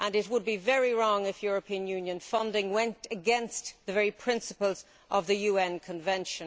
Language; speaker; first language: English; native; English